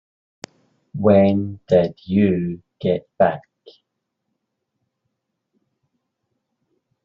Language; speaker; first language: English; native; English